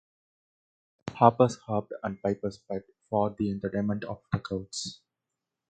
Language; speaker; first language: English; non-native, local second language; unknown